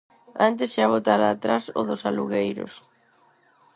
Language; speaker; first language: Galician; non-native, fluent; Spanish